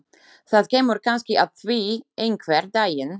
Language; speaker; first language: Icelandic; non-native, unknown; Slovak